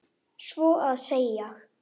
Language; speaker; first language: Icelandic; native; Icelandic